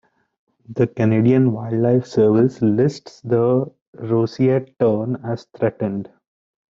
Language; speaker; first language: English; non-native, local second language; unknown